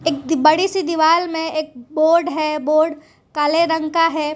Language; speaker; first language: Hindi; non-native, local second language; Gujarati